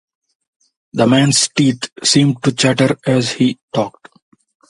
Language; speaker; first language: English; non-native, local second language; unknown